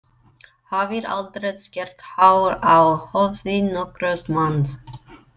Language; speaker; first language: Icelandic; non-native, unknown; English